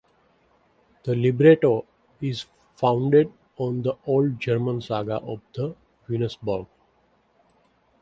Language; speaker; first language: English; non-native, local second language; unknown